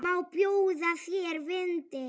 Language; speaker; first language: Icelandic; non-native, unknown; Polish